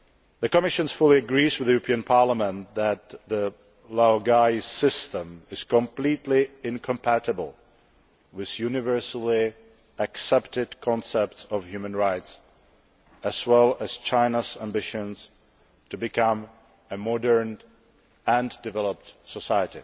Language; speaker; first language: English; non-native, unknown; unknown